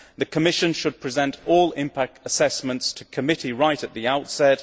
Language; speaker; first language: English; native; English